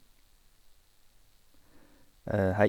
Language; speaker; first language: Norwegian; non-native, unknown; Chinese